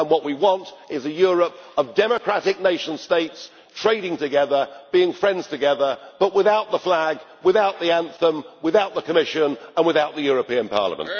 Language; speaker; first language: English; native; English